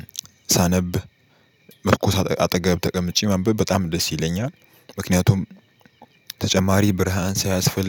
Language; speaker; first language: Amharic; native; Amharic